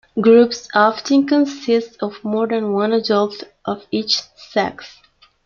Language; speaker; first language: English; non-native, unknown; Spanish